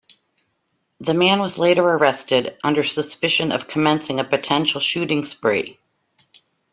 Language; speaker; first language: English; native; English